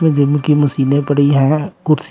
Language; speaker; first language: Hindi; native; Hindi